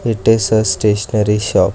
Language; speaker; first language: English; non-native, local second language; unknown